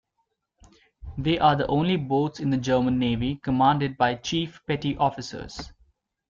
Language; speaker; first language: English; non-native, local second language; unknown